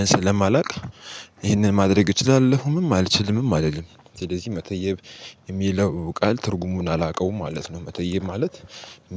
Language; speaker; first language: Amharic; native; Amharic